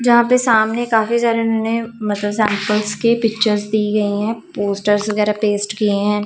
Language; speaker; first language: Hindi; non-native, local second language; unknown